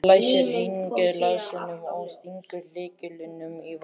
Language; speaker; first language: Icelandic; native; Icelandic